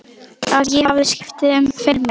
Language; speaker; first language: Icelandic; native; Icelandic